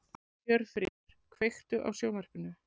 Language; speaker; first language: Icelandic; native; Icelandic